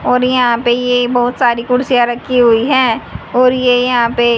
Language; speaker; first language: Hindi; native; Hindi